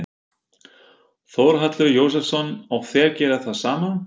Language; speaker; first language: Icelandic; non-native, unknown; German